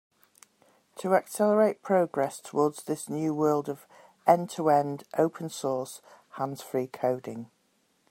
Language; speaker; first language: English; native; English